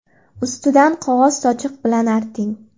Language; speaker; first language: Uzbek; native; Uzbek